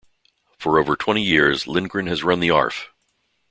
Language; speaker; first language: English; native; English